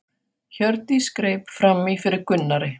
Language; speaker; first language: Icelandic; non-native, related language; Faroese